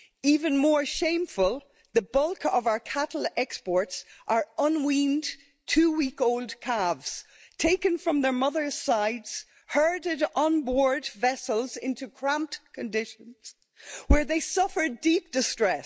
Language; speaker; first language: English; native; English